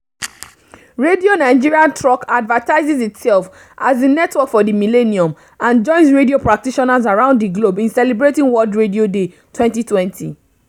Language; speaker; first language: English; non-native, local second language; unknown